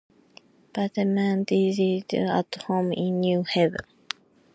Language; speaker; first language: English; non-native, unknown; Japanese